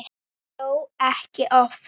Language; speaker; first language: Icelandic; native; Icelandic